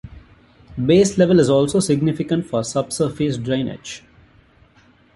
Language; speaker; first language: English; non-native, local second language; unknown